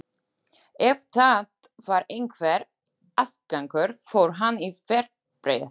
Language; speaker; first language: Icelandic; non-native, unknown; Slovak